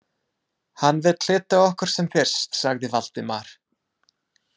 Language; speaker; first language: Icelandic; non-native, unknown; English